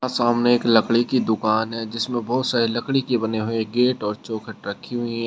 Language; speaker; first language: Hindi; native; Hindi